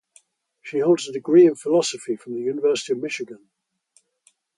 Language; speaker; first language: English; native; English